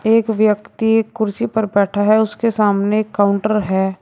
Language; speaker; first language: Hindi; native; Hindi